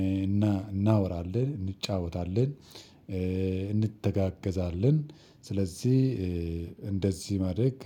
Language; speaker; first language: Amharic; non-native, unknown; Oromo